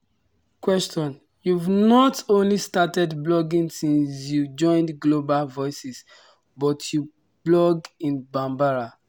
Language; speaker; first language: English; non-native, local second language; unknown